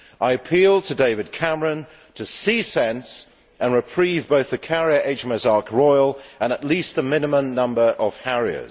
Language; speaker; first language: English; native; English